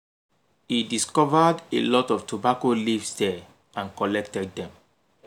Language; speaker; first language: English; non-native, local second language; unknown